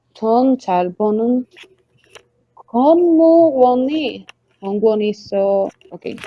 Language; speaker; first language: Korean; non-native, learner; Spanish